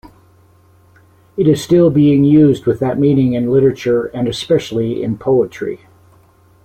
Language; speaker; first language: English; native; English